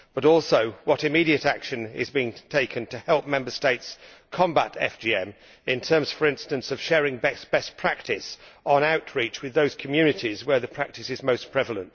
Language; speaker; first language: English; native; English